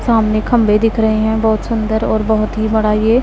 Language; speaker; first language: Hindi; non-native, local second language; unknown